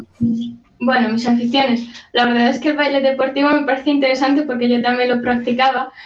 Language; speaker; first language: Spanish; non-native, fluent; Hungarian